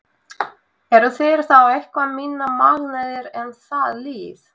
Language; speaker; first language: Icelandic; non-native, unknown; Russian